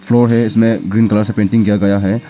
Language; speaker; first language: Hindi; non-native, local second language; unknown